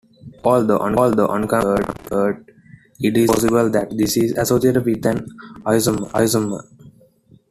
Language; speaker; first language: English; non-native, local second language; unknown